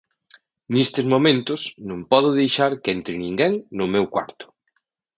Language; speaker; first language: Galician; native; Galician